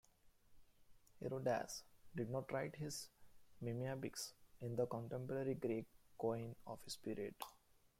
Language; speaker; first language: English; non-native, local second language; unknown